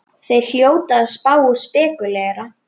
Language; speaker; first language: Icelandic; native; Icelandic